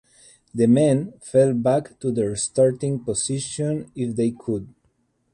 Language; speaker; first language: English; native; English